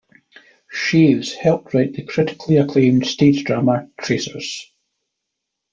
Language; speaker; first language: English; native; English